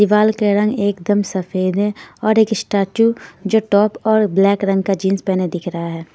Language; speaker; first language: Hindi; non-native, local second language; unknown